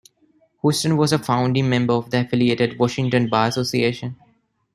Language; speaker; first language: English; non-native, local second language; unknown